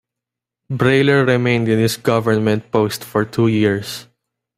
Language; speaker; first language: English; non-native, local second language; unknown